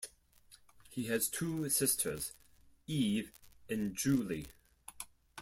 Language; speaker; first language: English; non-native, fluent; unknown